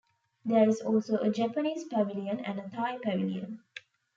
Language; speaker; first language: English; non-native, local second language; Tamil